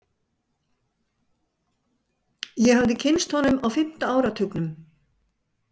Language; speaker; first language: Icelandic; native; Icelandic